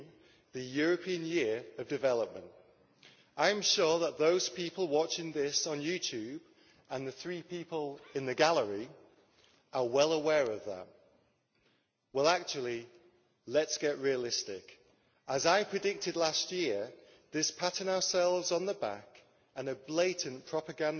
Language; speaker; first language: English; native; English